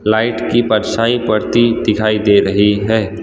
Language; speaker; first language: Hindi; non-native, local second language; Gujarati